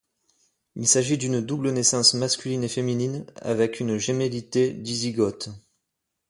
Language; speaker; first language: French; native; French